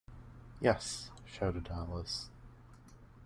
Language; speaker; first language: English; native; English